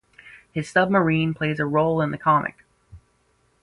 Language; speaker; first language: English; native; English